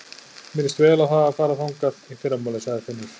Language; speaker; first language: Icelandic; native; Icelandic